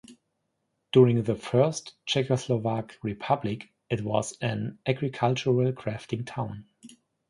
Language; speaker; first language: English; non-native, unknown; German